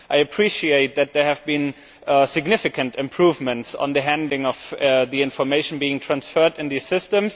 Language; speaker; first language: English; non-native, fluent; German